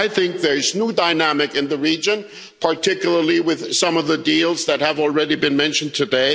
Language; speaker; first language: English; non-native, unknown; German